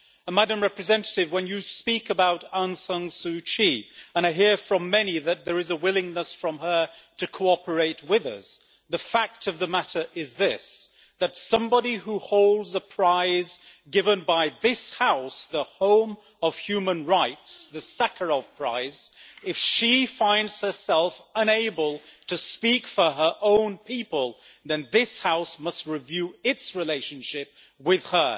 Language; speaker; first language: English; native; English